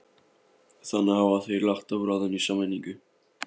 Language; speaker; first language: Icelandic; non-native, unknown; Polish